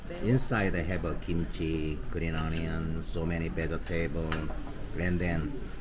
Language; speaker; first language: English; non-native, learner; Korean